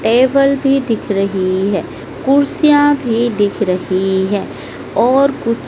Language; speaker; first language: Hindi; native; Hindi